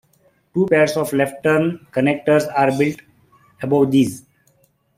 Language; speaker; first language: English; non-native, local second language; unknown